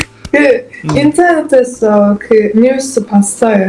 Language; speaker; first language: Korean; non-native, learner; Turkish